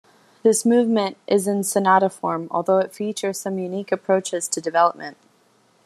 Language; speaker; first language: English; native; English